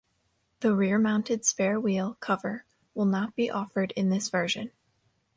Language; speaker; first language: English; native; English